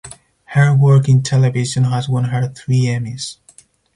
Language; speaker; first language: English; non-native, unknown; Spanish